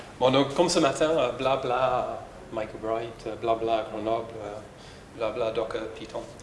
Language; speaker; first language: French; non-native, fluent; English